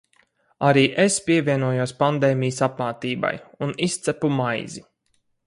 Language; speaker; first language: Latvian; native; Latvian